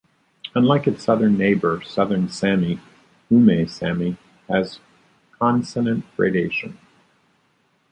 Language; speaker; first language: English; native; English